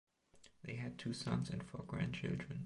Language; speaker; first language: English; non-native, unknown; German